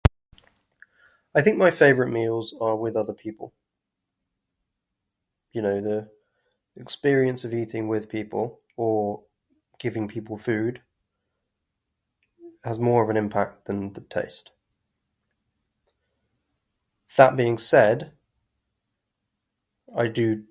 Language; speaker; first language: English; native; English